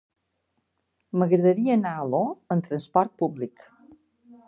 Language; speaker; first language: Catalan; native; Catalan